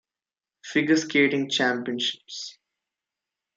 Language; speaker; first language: English; non-native, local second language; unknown